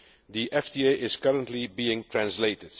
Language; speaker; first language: English; non-native, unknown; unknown